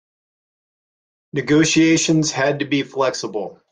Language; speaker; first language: English; native; English